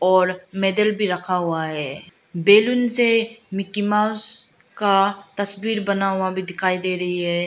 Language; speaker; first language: Hindi; non-native, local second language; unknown